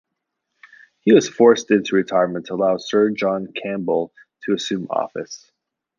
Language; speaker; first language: English; native; English